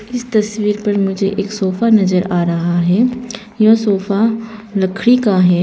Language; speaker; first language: Hindi; non-native, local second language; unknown